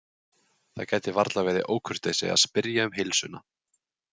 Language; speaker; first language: Icelandic; native; Icelandic